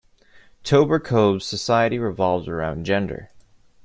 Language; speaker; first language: English; native; English